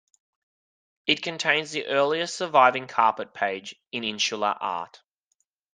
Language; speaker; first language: English; native; English